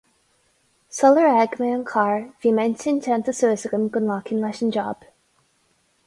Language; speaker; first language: Irish; non-native, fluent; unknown